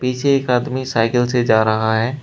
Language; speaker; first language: Hindi; native; Hindi